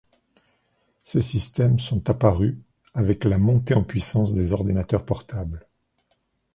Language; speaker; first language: French; native; French